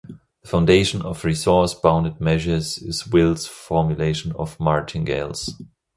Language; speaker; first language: English; non-native, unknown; German